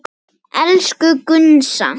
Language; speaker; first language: Icelandic; native; Icelandic